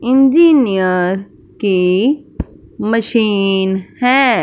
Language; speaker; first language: Hindi; non-native, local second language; Punjabi